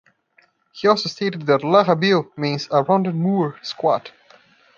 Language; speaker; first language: English; non-native, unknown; Portuguese